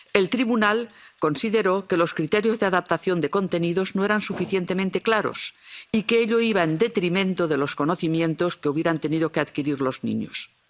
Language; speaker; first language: Spanish; non-native, local second language; Catalan